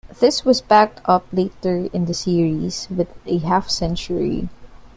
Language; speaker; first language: English; non-native, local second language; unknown